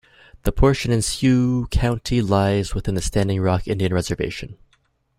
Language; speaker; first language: English; native; English